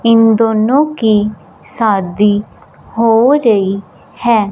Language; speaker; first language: Hindi; non-native, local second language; Punjabi